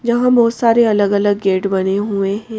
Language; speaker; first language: Hindi; native; Hindi